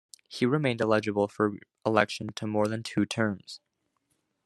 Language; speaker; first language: English; native; English